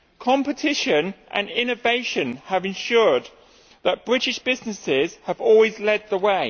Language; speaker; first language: English; native; English